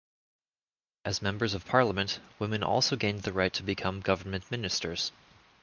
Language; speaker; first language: English; native; English